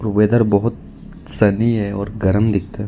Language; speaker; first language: Hindi; non-native, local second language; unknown